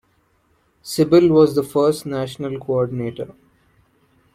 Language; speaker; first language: English; non-native, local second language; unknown